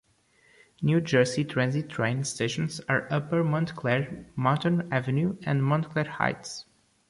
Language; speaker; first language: English; non-native, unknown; Portuguese